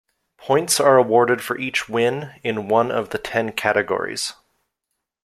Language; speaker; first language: English; native; English